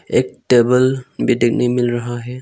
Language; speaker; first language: Hindi; non-native, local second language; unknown